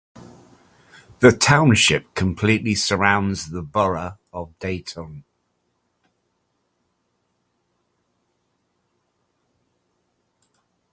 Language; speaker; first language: English; native; English